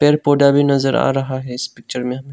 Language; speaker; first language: Hindi; non-native, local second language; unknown